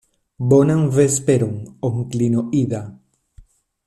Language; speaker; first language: Esperanto; non-native, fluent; Spanish